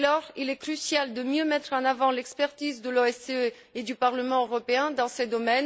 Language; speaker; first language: French; non-native, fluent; Bulgarian